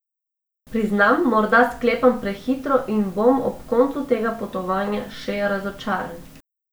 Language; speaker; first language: Slovenian; non-native, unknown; Macedonian